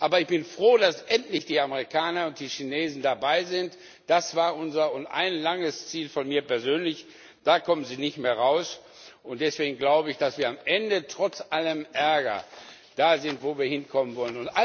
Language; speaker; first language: German; non-native, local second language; Luxembourgish